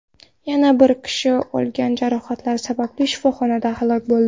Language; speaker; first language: Uzbek; non-native, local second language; Kara-Kalpak